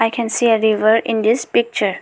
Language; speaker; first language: English; non-native, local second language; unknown